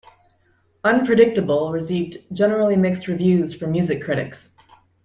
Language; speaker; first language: English; native; English